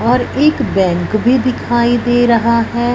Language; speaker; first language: Hindi; non-native, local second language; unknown